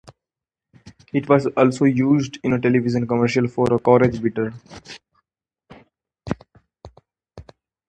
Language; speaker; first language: English; non-native, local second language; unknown